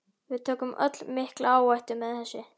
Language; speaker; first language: Icelandic; native; Icelandic